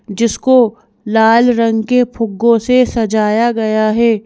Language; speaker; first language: Hindi; native; Hindi